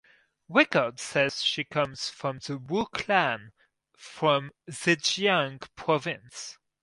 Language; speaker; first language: English; non-native, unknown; French